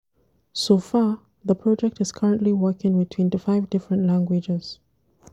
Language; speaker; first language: English; non-native, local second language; Hausa